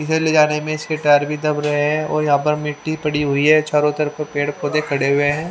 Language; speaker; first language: Hindi; native; Hindi